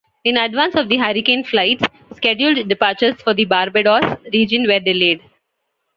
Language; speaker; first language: English; non-native, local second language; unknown